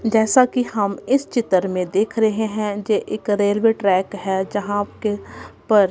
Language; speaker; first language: Hindi; non-native, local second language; Punjabi